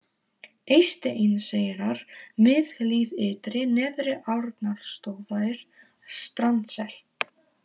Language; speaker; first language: Icelandic; non-native, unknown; Polish